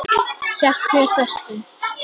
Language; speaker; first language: Icelandic; native; Icelandic